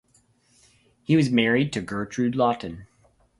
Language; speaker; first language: English; native; English